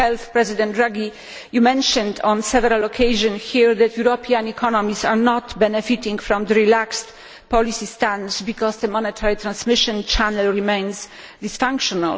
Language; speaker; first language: English; non-native, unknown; Polish